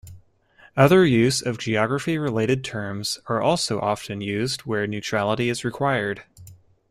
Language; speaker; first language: English; native; English